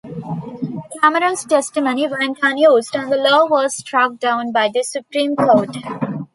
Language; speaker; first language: English; non-native, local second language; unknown